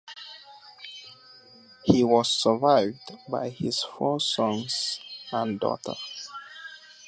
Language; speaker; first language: English; non-native, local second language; Hausa